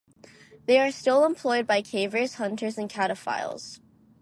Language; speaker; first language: English; non-native, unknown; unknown